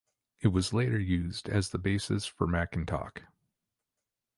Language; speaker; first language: English; native; English